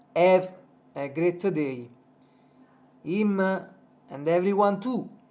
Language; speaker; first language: English; non-native, learner; Italian